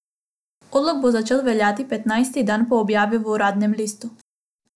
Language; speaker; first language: Slovenian; non-native, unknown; Macedonian